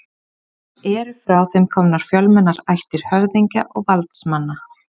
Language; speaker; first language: Icelandic; native; Icelandic